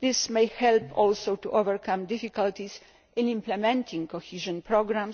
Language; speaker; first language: English; non-native, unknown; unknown